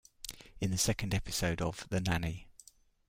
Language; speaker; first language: English; native; English